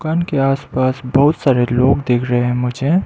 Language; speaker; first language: Hindi; non-native, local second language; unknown